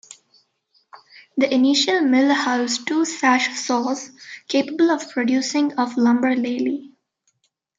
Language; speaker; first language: English; non-native, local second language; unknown